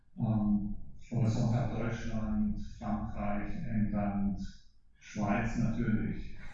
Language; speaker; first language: German; early bilingual, heritage; German